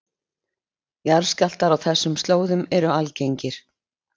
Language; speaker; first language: Icelandic; native; Icelandic